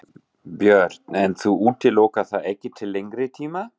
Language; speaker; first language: Icelandic; non-native, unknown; German